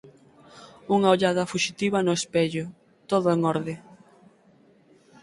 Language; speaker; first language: Galician; native; Galician